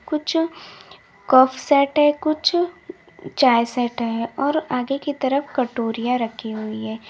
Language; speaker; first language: Hindi; native; Hindi